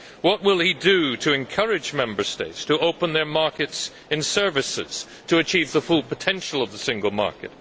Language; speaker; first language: English; native; English